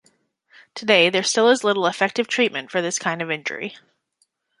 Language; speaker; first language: English; native; English